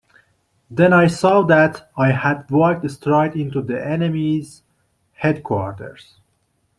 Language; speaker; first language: English; non-native, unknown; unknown